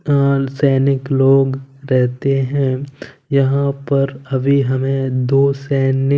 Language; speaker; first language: Hindi; non-native, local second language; Punjabi